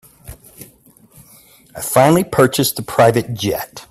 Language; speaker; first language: English; native; English